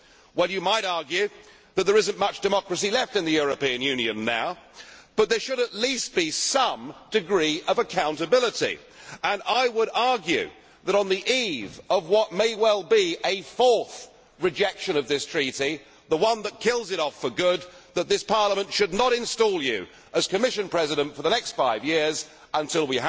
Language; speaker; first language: English; native; English